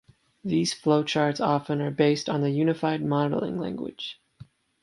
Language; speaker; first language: English; native; English